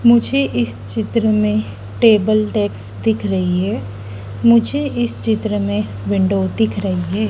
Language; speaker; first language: Hindi; native; Hindi